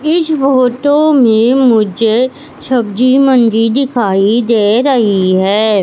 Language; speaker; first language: Hindi; native; Hindi